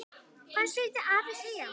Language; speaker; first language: Icelandic; native; Icelandic